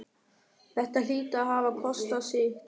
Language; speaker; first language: Icelandic; non-native, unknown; German